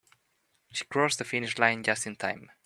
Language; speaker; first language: English; native; English